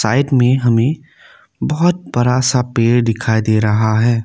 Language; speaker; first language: Hindi; non-native, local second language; Assamese